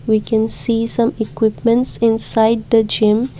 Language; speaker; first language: English; non-native, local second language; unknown